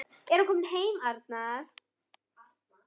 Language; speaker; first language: Icelandic; non-native, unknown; German